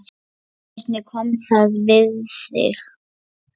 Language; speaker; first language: Icelandic; non-native, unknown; Lithuanian